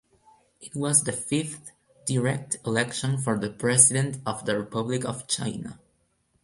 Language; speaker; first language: English; non-native, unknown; Spanish